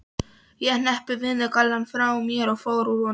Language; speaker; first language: Icelandic; non-native, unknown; Polish